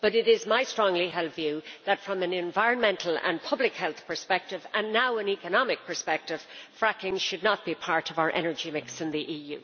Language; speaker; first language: English; native; English